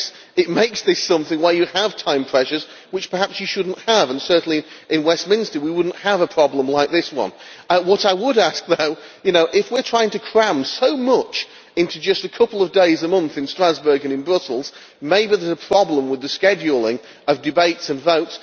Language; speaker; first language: English; native; English